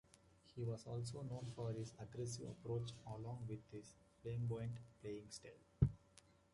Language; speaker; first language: English; native; English